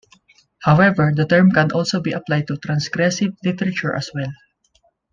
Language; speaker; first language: English; non-native, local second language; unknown